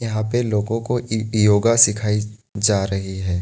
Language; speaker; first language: Hindi; non-native, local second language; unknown